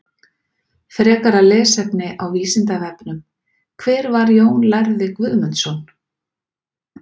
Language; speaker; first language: Icelandic; native; Icelandic